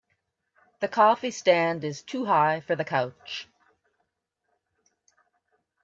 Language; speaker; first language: English; native; English